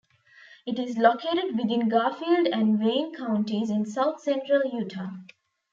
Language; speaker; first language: English; non-native, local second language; Tamil